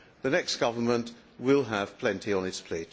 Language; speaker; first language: English; non-native, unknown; Hungarian